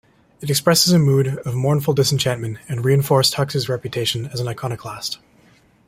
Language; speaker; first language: English; native; English